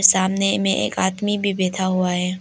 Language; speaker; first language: Hindi; non-native, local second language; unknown